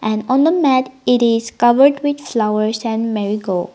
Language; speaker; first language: English; non-native, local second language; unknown